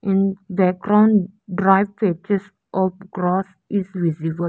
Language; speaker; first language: English; non-native, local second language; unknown